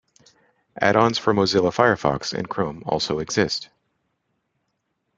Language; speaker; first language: English; native; English